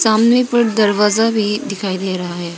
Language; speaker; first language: Hindi; non-native, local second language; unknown